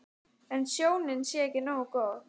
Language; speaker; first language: Icelandic; native; Icelandic